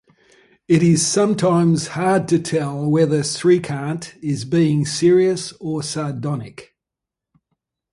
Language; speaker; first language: English; native; English